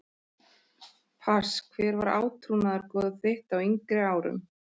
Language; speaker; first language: Icelandic; native; Icelandic